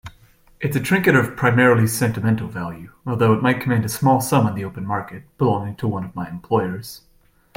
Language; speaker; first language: English; native; English